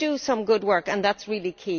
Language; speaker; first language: English; native; English